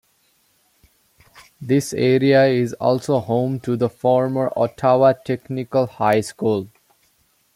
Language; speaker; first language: English; non-native, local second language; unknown